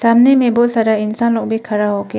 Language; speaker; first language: Hindi; non-native, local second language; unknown